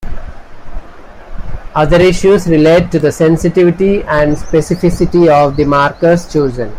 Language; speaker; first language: English; non-native, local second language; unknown